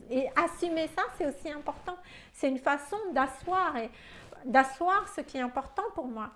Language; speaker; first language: French; non-native, local second language; Malagasy